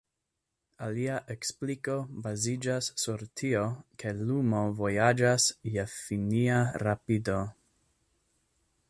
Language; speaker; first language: Esperanto; non-native, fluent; English